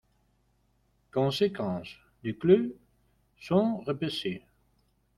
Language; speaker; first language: French; non-native, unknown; Spanish